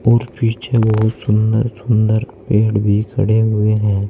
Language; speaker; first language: Hindi; native; Hindi